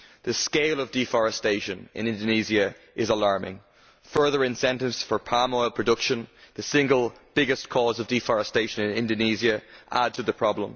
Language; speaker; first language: English; native; English